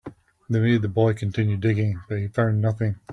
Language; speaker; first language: English; native; English